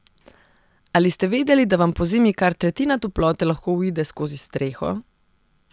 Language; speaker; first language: Slovenian; non-native, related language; Serbian